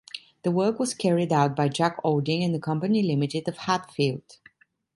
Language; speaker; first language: English; non-native, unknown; Italian